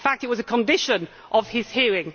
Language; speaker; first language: English; native; English